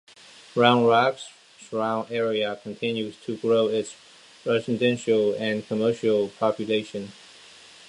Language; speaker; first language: English; non-native, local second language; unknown